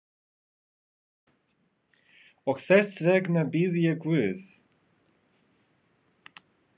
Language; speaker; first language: Icelandic; non-native, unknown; Russian